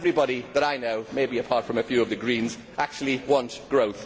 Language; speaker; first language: English; native; English